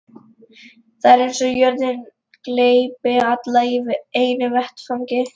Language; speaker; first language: Icelandic; non-native, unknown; Lithuanian